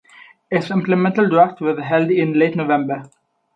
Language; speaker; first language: English; non-native, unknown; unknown